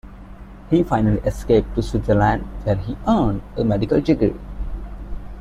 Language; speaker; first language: English; non-native, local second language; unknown